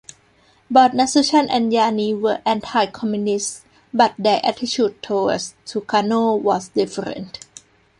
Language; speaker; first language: English; non-native, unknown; Thai